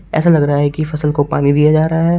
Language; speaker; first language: Hindi; native; Hindi